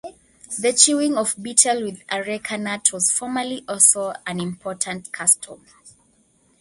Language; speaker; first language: English; non-native, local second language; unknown